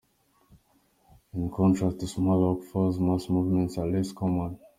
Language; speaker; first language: English; non-native, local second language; Kinyarwanda